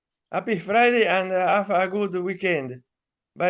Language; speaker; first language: English; non-native, learner; Italian